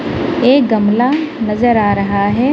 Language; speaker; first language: Hindi; non-native, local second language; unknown